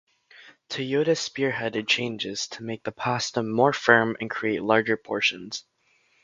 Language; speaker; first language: English; native; English